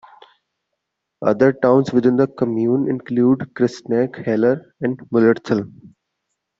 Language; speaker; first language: English; non-native, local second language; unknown